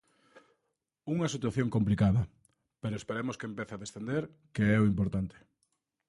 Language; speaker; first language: Galician; native; Galician